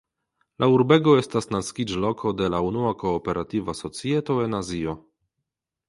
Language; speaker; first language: Esperanto; non-native, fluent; Polish